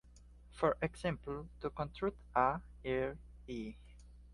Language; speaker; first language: English; non-native, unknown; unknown